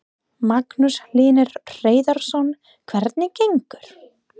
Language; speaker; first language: Icelandic; non-native, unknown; English